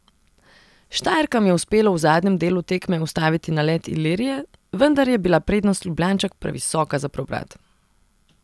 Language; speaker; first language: Slovenian; non-native, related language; Serbian